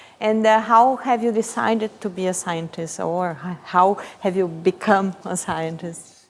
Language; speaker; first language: English; non-native, fluent; Portuguese